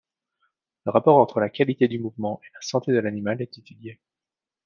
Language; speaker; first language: French; native; French